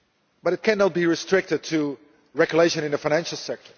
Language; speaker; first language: English; non-native, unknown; Dutch